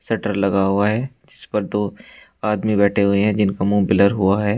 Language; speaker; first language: Hindi; native; Hindi